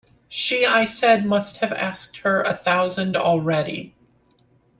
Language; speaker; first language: English; native; English